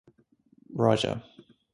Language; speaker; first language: English; native; English